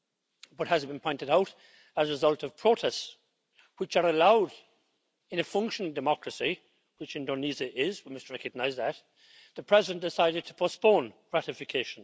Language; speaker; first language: English; native; English